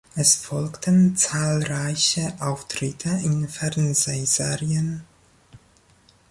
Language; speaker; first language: German; non-native, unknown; Polish